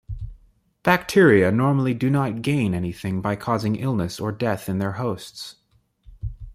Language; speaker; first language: English; native; English